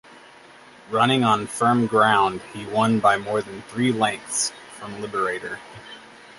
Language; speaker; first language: English; native; English